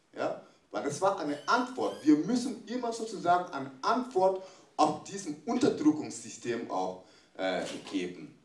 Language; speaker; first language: German; non-native, fluent; French